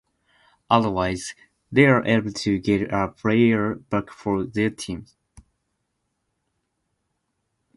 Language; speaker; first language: English; non-native, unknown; Japanese